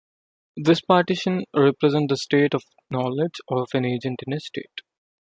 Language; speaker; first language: English; non-native, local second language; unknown